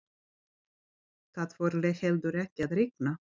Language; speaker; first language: Icelandic; non-native, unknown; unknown